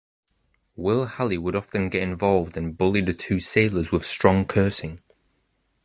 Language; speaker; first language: English; native; English